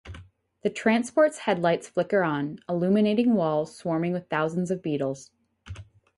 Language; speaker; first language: English; native; English